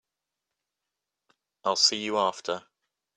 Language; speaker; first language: English; native; English